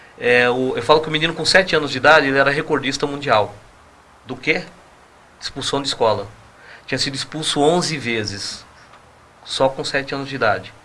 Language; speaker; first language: Portuguese; native; Portuguese